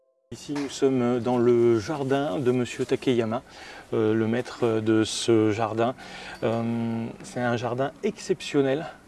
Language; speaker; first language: French; native; French